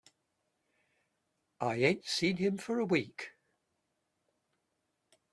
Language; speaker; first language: English; native; English